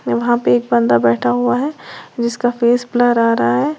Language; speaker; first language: Hindi; native; Hindi